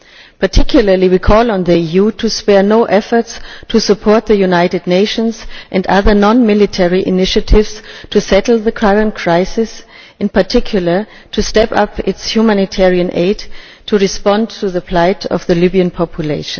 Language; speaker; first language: English; non-native, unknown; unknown